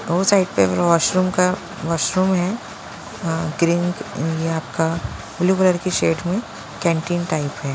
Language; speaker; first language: Hindi; non-native, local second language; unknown